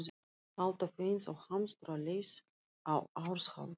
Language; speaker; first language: Icelandic; non-native, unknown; Russian